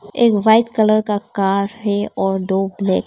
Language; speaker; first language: Hindi; non-native, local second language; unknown